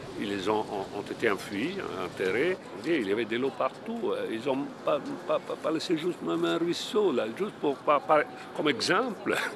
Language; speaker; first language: French; non-native, fluent; Italian